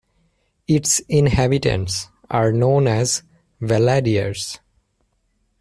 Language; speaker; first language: English; native; English